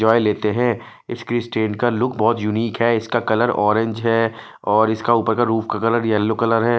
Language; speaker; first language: Hindi; non-native, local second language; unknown